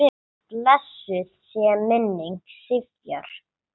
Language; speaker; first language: Icelandic; non-native, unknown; English